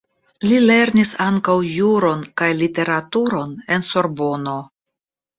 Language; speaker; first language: Esperanto; non-native, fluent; Russian